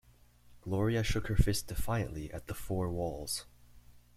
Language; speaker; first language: English; native; English